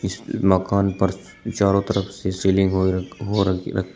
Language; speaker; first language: Hindi; native; Hindi